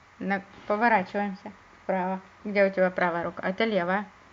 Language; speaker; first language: Russian; native; Russian